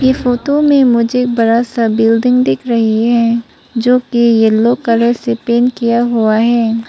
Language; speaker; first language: Hindi; early bilingual, other home language; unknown